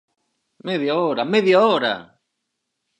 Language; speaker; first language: Galician; native; Galician